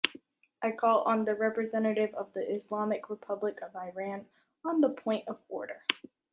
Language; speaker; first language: English; native; English